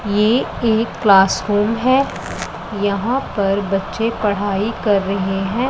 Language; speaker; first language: Hindi; non-native, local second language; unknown